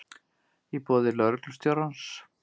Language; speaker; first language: Icelandic; native; Icelandic